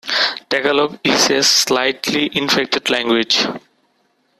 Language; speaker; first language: English; non-native, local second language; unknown